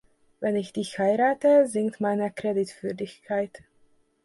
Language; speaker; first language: German; non-native, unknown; Hungarian